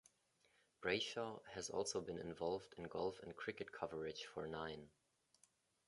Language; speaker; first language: English; non-native, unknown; German